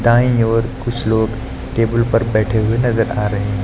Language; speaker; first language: Hindi; native; Hindi